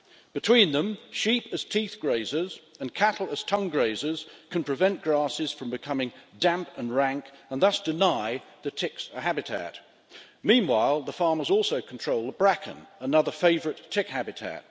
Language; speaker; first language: English; native; English